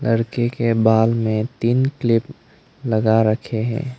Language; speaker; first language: Hindi; non-native, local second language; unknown